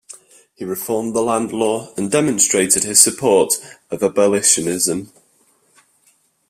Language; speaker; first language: English; native; English